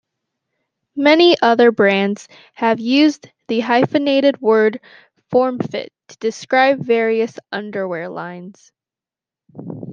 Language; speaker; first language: English; native; English